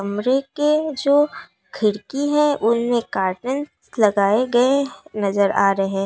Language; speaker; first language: Hindi; non-native, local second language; Assamese